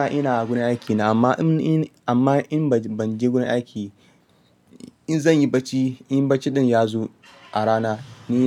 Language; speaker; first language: Hausa; non-native, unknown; Yoruba